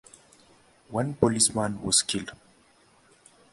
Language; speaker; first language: English; non-native, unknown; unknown